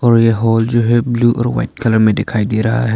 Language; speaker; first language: Hindi; non-native, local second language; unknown